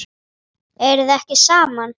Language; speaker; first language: Icelandic; native; Icelandic